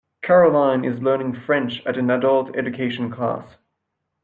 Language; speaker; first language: English; non-native, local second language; French